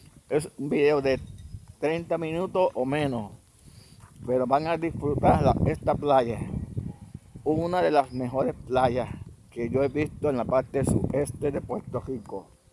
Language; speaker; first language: Spanish; native; Spanish